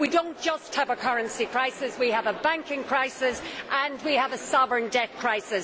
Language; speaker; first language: English; native; English